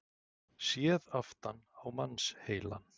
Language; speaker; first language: Icelandic; native; Icelandic